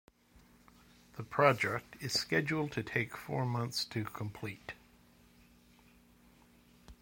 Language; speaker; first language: English; native; English